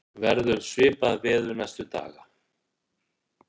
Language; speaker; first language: Icelandic; native; Icelandic